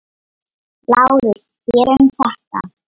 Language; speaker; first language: Icelandic; non-native, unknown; Lithuanian